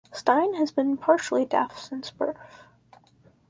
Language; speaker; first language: English; native; English